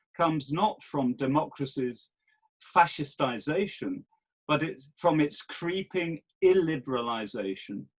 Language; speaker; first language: English; native; English